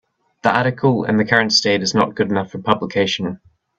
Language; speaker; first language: English; native; English